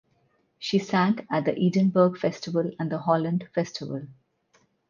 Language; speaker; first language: English; non-native, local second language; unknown